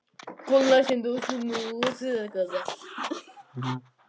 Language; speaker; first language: Icelandic; non-native, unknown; Japanese